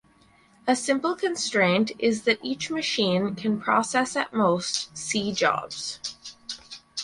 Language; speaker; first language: English; native; English